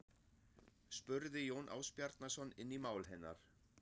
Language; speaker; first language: Icelandic; non-native, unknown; German